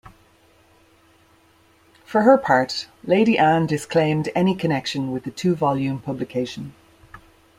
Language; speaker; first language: English; native; English